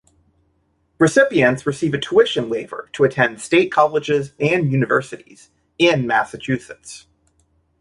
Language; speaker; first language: English; native; English